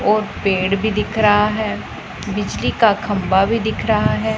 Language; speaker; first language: Hindi; non-native, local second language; Punjabi